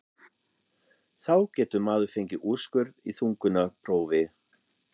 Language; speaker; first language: Icelandic; non-native, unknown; German